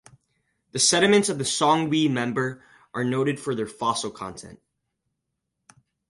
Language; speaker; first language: English; native; English